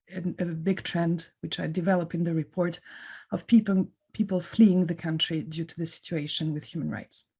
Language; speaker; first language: English; non-native, fluent; French